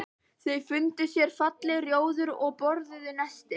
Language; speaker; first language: Icelandic; native; Icelandic